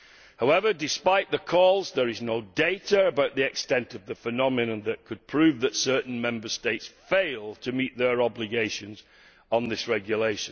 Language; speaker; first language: English; native; English